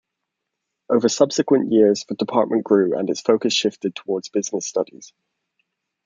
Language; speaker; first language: English; native; English